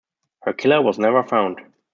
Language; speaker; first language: English; non-native, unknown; German